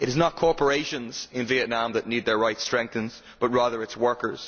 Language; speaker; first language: English; native; English